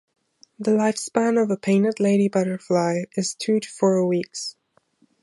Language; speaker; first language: English; non-native, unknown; German